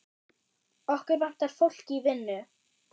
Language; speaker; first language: Icelandic; non-native, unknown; German